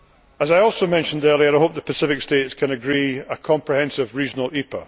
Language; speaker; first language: English; native; English